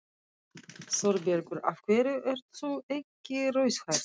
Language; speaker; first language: Icelandic; non-native, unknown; Russian